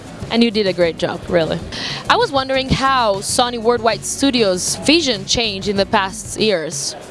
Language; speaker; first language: English; non-native, fluent; Italian